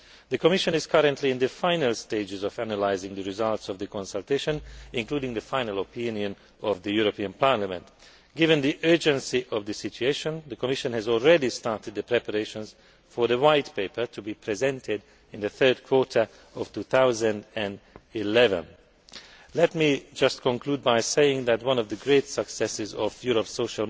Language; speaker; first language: English; non-native, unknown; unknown